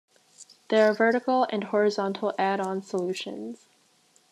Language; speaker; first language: English; native; English